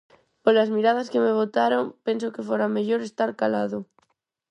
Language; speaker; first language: Galician; non-native, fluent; Spanish